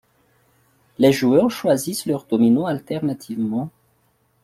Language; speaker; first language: French; non-native, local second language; Malagasy